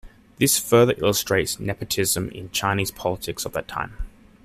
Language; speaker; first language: English; native; English